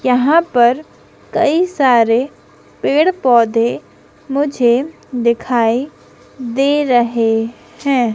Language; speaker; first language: Hindi; native; Hindi